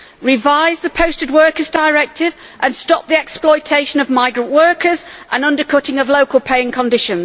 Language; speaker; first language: English; native; English